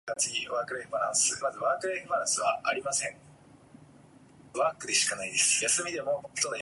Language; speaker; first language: English; non-native, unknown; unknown